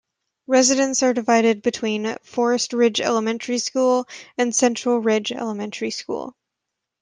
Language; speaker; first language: English; native; English